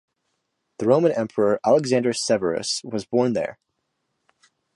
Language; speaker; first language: English; native; English